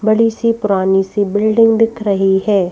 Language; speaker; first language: Hindi; native; Hindi